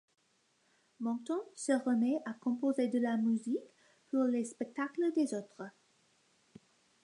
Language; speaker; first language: French; non-native, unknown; English